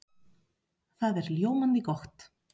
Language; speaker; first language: Icelandic; non-native, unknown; Spanish